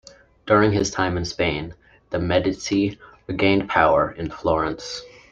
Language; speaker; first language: English; native; English